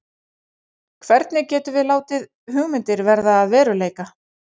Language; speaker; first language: Icelandic; native; Icelandic